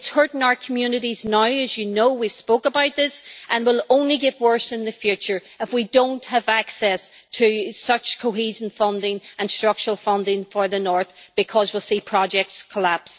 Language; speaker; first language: English; native; English